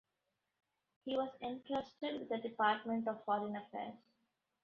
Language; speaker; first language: English; non-native, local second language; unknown